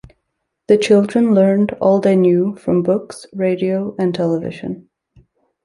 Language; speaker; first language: English; native; English